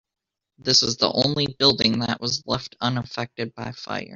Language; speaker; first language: English; native; English